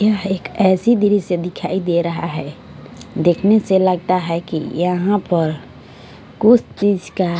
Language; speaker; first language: Hindi; non-native, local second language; Punjabi